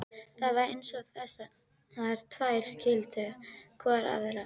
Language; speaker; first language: Icelandic; native; Icelandic